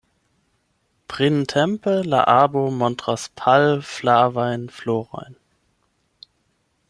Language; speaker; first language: Esperanto; non-native, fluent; German